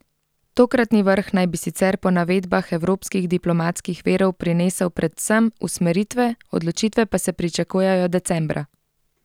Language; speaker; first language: Slovenian; native; Slovenian